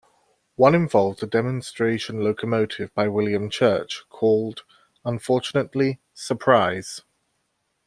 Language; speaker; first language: English; native; English